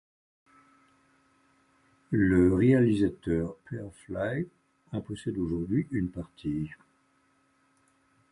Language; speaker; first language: French; native; French